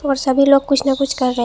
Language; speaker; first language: Hindi; non-native, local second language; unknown